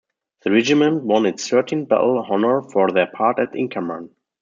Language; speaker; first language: English; non-native, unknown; German